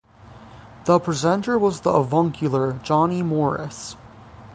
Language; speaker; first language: English; native; English